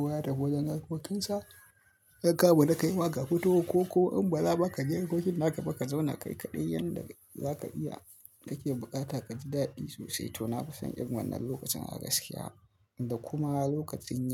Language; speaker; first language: Hausa; native; Hausa